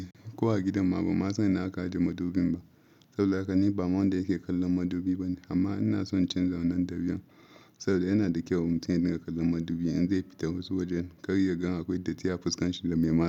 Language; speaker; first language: Hausa; non-native, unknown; Yoruba